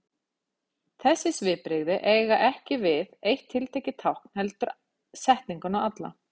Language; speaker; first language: Icelandic; native; Icelandic